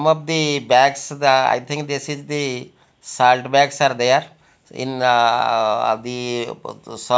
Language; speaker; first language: English; non-native, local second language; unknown